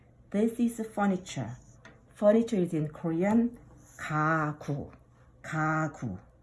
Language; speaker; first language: English; non-native, fluent; Korean